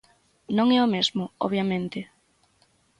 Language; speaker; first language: Galician; native; Galician